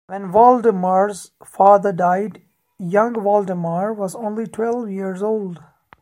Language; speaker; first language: English; non-native, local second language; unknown